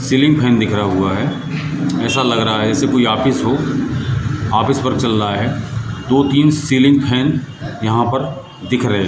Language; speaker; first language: Hindi; native; Hindi